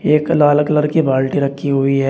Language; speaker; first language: Hindi; native; Hindi